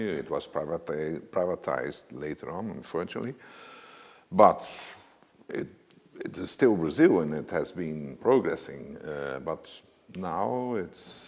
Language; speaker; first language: English; non-native, fluent; Portuguese